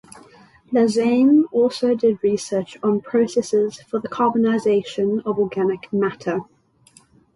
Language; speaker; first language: English; native; English